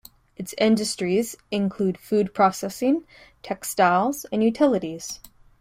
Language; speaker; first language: English; native; English